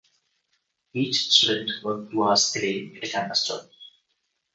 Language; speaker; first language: English; non-native, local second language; Telugu